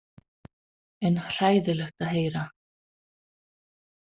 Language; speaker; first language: Icelandic; non-native, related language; Danish